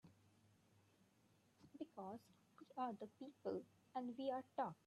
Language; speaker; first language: English; non-native, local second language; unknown